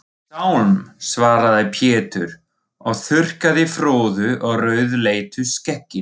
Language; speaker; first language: Icelandic; non-native, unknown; German